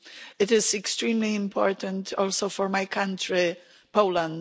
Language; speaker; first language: English; non-native, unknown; Polish